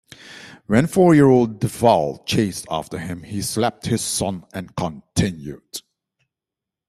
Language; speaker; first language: English; non-native, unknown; Dutch